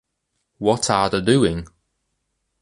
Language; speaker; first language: English; native; English